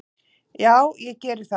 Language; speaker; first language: Icelandic; native; Icelandic